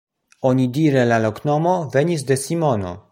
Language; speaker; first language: Esperanto; non-native, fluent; Polish